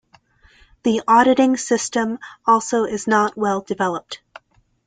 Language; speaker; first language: English; native; English